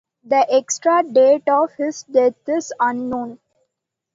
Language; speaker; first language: English; non-native, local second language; Tamil